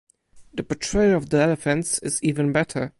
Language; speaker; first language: English; non-native, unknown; Polish